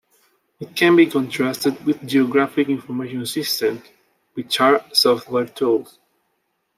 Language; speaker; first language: English; non-native, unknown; Spanish